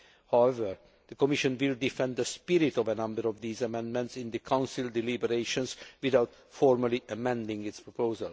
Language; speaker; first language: English; non-native, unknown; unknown